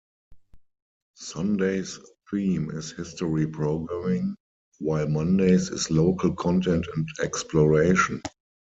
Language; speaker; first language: English; non-native, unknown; German